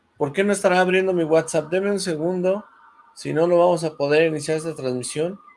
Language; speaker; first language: Spanish; native; Spanish